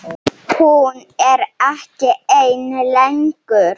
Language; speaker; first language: Icelandic; non-native, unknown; Slovenian